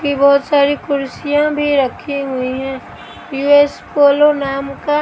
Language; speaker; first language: Hindi; native; Hindi